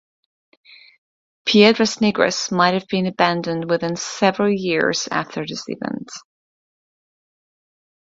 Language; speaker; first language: English; non-native, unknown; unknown